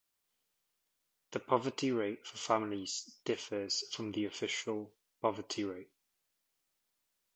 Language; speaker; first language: English; native; English